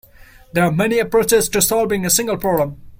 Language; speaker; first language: English; non-native, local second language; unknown